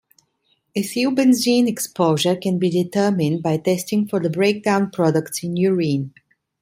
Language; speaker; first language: English; non-native, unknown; Italian